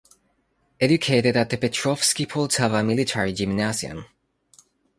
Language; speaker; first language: English; non-native, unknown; Spanish